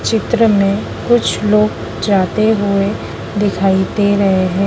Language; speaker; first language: Hindi; native; Hindi